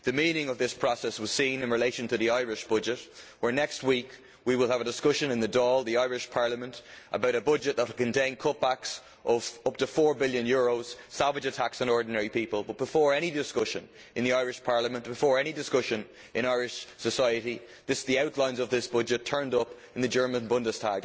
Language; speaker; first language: English; native; English